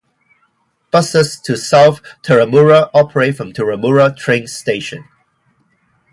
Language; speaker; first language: English; non-native, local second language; Cantonese